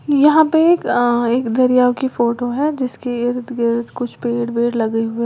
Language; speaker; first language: Hindi; native; Hindi